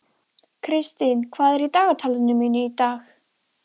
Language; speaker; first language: Icelandic; native; Icelandic